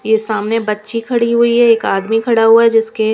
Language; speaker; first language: Hindi; non-native, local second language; Punjabi